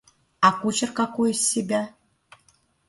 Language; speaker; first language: Russian; native; Russian